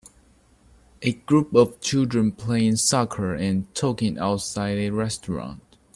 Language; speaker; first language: English; non-native, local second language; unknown